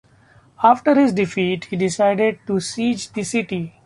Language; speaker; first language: English; non-native, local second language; Marathi